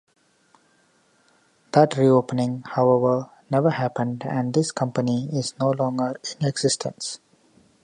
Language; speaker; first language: English; non-native, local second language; Hindi